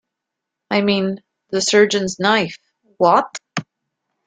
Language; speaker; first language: English; non-native, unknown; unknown